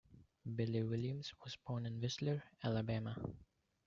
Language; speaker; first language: English; non-native, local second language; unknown